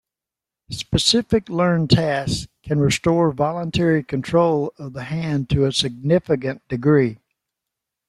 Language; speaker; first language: English; native; English